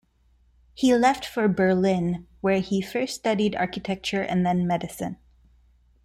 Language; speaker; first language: English; non-native, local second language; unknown